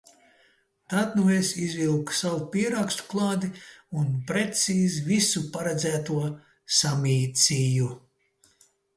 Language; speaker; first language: Latvian; early bilingual, heritage; Latvian